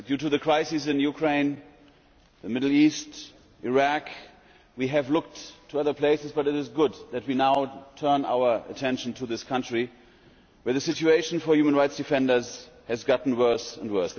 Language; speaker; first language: English; non-native, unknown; German